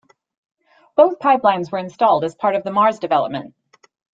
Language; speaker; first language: English; native; English